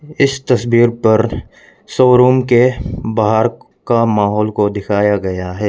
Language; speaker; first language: Hindi; non-native, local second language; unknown